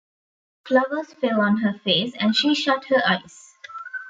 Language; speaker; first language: English; non-native, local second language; Tamil